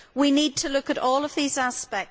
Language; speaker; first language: English; native; English